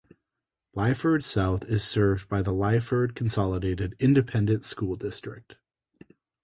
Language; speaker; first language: English; native; English